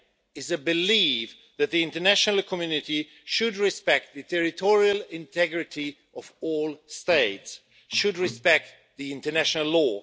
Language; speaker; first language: English; non-native, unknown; Swedish